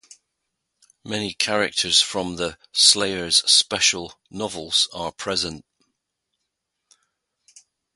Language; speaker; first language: English; native; English